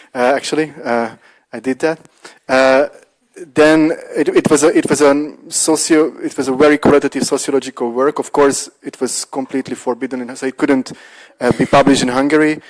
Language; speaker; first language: English; non-native, fluent; Hungarian